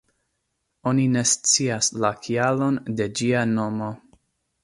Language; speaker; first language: Esperanto; non-native, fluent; English